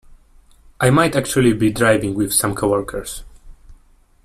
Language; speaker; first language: English; non-native, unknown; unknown